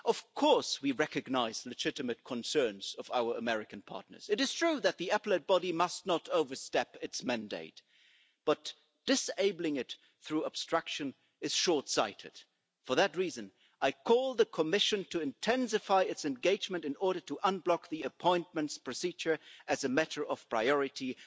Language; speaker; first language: English; non-native, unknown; German